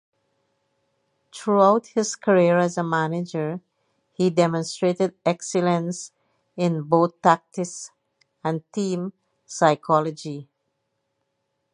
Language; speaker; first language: English; native; English